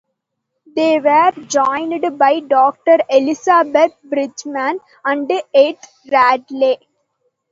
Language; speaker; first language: English; non-native, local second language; Tamil